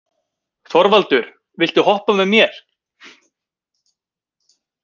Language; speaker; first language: Icelandic; native; Icelandic